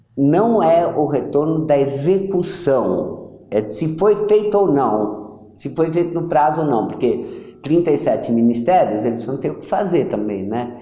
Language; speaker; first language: Portuguese; early bilingual, other home language; Yiddish